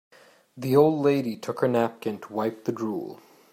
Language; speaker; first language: English; native; English